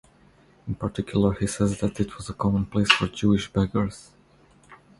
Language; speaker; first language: English; non-native, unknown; Croatian